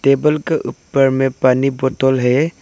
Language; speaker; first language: Hindi; non-native, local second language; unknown